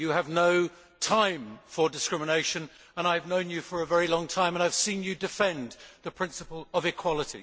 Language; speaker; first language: English; native; English